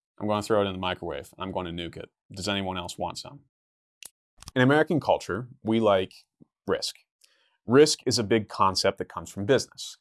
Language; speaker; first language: English; native; English